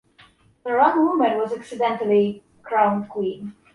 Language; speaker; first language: English; non-native, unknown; Polish